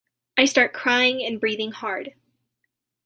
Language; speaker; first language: English; native; English